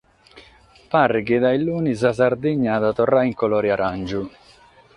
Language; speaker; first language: Sardinian; non-native, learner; Catalan